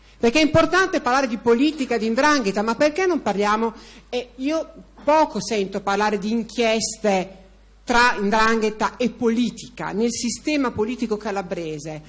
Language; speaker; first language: Italian; native; Italian